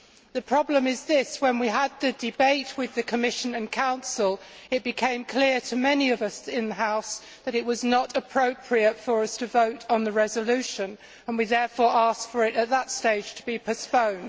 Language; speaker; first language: English; native; English